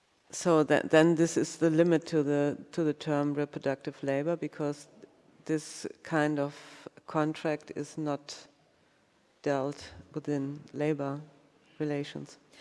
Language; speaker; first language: English; non-native, fluent; German